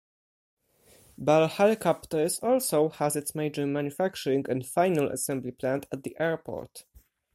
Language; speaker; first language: English; non-native, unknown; Polish